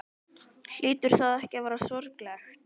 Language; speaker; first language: Icelandic; native; Icelandic